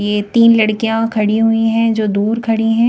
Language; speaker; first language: Hindi; native; Hindi